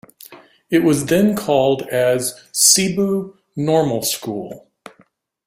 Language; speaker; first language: English; native; English